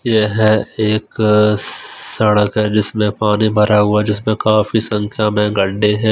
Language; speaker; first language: Hindi; non-native, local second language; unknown